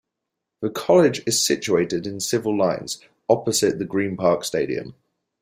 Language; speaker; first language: English; native; English